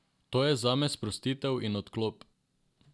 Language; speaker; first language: Slovenian; non-native, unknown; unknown